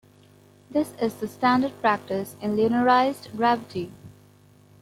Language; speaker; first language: English; non-native, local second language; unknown